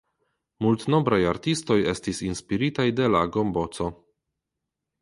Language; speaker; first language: Esperanto; non-native, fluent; Polish